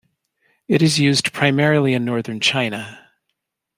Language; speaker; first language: English; native; English